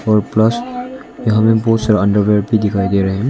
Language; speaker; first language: Hindi; non-native, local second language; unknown